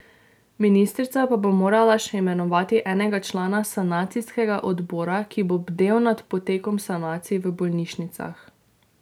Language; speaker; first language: Slovenian; native; Slovenian